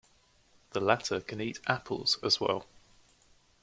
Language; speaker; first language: English; native; English